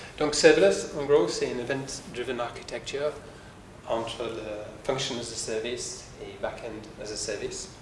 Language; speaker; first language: French; non-native, fluent; English